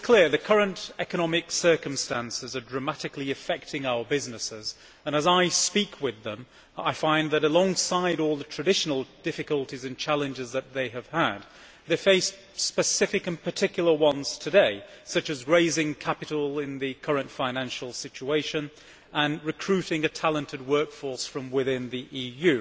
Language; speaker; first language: English; native; English